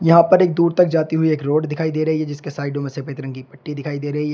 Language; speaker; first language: Hindi; native; Hindi